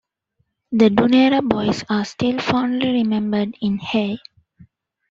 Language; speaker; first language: English; non-native, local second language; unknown